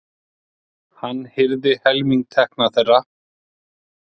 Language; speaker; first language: Icelandic; native; Icelandic